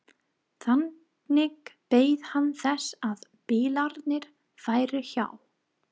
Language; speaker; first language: Icelandic; non-native, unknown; English